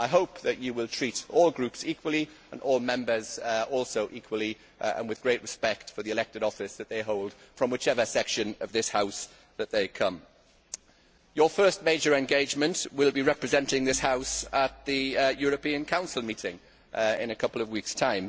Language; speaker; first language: English; native; English